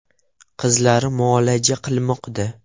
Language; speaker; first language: Uzbek; non-native, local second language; Russian